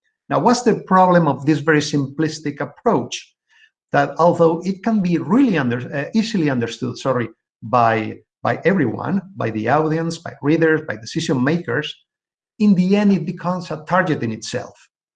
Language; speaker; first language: English; non-native, fluent; Spanish